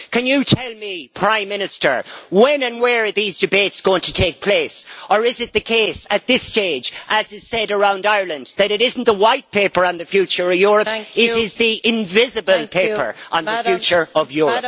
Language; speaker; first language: English; native; English